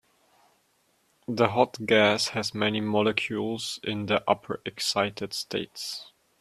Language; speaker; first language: English; non-native, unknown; German